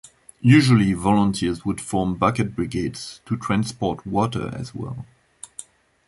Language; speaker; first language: English; non-native, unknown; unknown